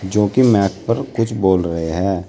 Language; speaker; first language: Hindi; native; Hindi